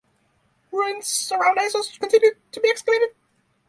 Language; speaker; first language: English; non-native, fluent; Norwegian